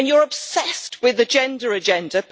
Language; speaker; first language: English; native; English